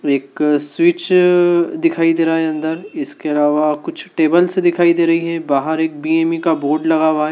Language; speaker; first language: Hindi; native; Hindi